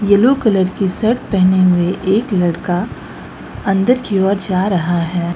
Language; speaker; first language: Hindi; native; Hindi